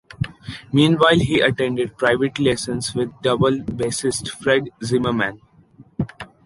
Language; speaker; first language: English; non-native, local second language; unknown